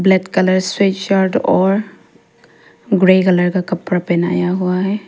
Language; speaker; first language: Hindi; non-native, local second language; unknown